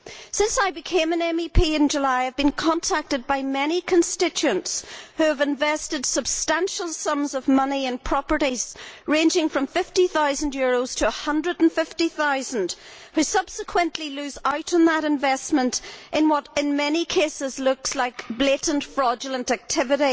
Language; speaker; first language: English; native; English